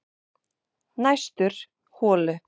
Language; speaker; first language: Icelandic; non-native, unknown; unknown